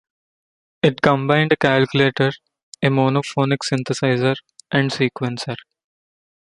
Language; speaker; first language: English; non-native, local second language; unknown